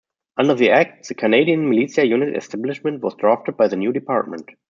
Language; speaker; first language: English; non-native, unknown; German